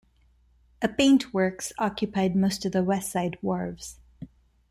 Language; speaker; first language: English; non-native, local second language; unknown